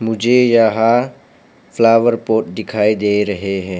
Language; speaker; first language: Hindi; non-native, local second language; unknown